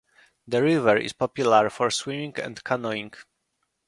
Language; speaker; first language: English; non-native, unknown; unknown